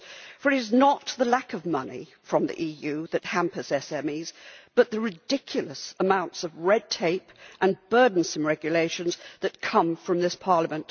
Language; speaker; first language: English; native; English